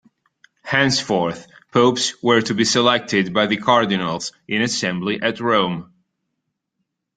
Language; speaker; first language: English; non-native, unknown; Italian